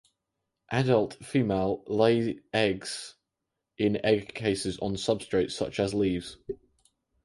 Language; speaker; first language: English; native; English